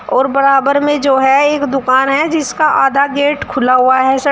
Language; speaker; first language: Hindi; native; Hindi